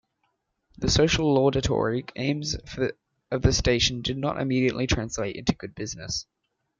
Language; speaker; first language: English; native; English